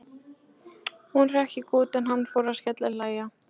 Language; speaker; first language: Icelandic; non-native, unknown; Polish